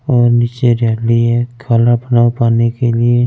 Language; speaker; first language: Hindi; non-native, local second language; Punjabi